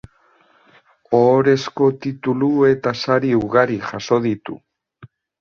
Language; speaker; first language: Basque; native; Basque